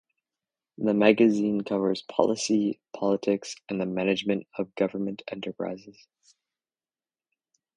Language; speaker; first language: English; native; English